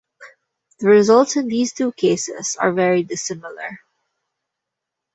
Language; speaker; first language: English; non-native, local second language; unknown